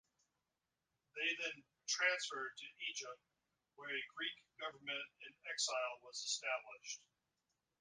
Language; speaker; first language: English; native; English